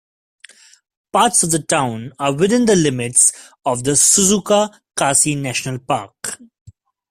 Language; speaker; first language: English; non-native, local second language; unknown